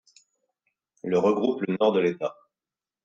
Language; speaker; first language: French; native; French